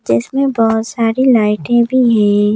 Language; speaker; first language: Hindi; native; Hindi